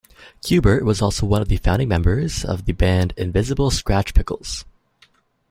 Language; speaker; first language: English; native; English